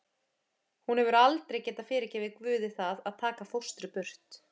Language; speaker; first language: Icelandic; native; Icelandic